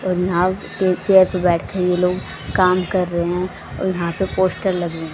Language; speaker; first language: Hindi; native; Hindi